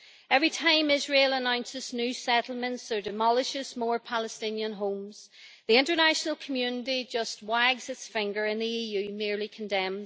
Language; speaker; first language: English; native; English